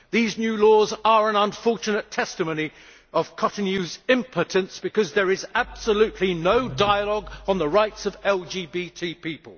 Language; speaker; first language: English; native; English